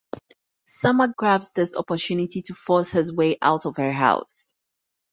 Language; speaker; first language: English; native; English